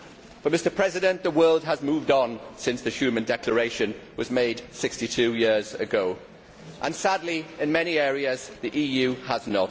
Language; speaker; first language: English; native; English